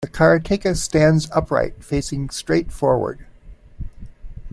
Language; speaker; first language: English; native; English